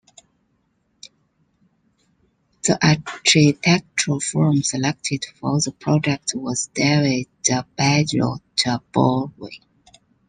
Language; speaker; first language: English; non-native, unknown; Chinese